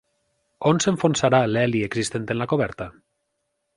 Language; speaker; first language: Catalan; native; Catalan